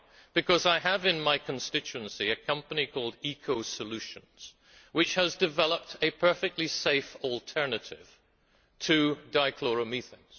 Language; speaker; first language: English; native; English